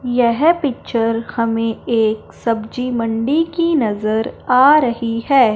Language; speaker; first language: Hindi; non-native, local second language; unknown